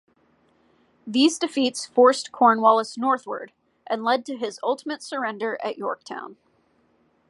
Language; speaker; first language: English; native; English